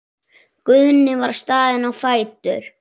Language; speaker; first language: Icelandic; native; Icelandic